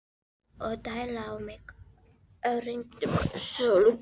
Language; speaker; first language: Icelandic; non-native, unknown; Filipino